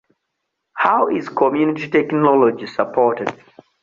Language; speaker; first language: English; non-native, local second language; Ganda